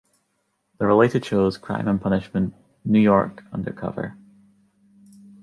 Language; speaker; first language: English; native; English